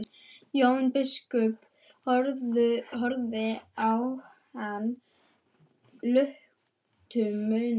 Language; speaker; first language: Icelandic; non-native, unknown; German